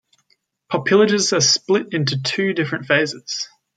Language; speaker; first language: English; native; English